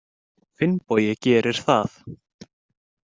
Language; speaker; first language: Icelandic; native; Icelandic